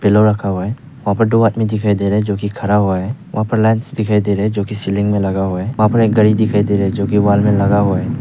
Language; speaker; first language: Hindi; non-native, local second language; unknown